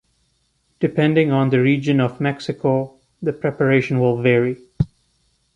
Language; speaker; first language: English; non-native, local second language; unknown